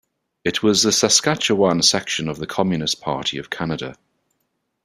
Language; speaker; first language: English; native; English